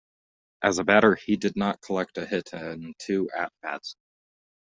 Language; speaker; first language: English; native; English